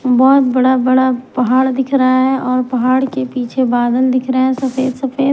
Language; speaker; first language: Hindi; non-native, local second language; Punjabi